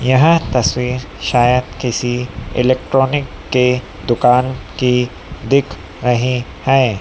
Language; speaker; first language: Hindi; native; Hindi